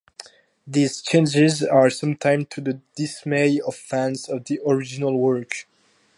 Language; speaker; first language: English; non-native, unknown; French